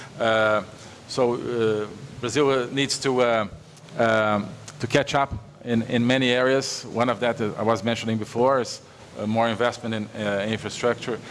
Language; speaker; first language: English; non-native, fluent; Portuguese